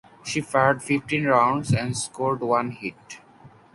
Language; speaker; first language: English; non-native, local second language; Bangla